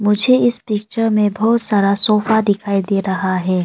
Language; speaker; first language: Hindi; non-native, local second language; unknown